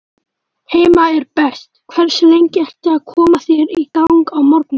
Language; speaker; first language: Icelandic; native; Icelandic